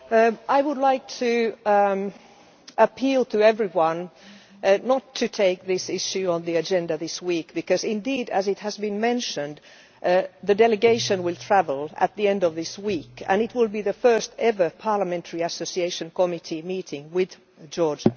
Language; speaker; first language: English; non-native, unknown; Finnish